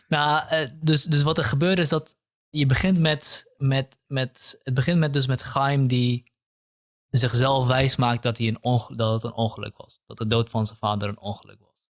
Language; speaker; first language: Dutch; early bilingual, other home language; Kurdish